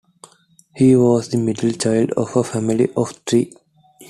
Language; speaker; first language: English; non-native, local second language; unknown